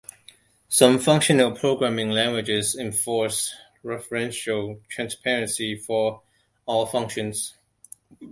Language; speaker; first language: English; non-native, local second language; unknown